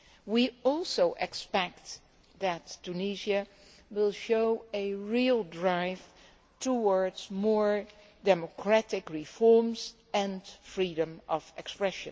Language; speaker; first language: English; non-native, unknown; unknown